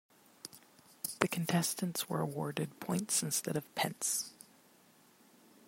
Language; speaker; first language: English; non-native, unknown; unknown